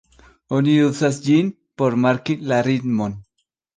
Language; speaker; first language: Esperanto; non-native, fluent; Spanish